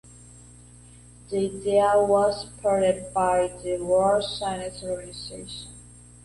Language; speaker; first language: English; non-native, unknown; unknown